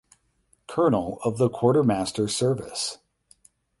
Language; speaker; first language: English; native; English